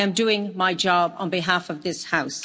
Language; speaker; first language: English; native; English